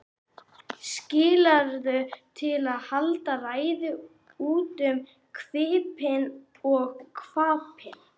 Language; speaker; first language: Icelandic; native; Icelandic